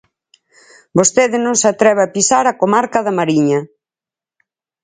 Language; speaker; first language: Galician; native; Galician